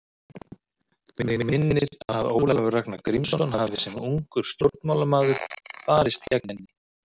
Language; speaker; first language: Icelandic; native; Icelandic